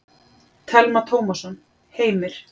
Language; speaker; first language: Icelandic; native; Icelandic